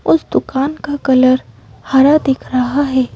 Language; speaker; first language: Hindi; native; Hindi